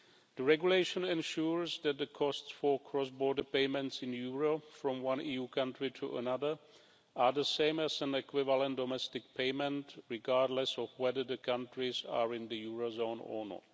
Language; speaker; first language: English; non-native, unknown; Czech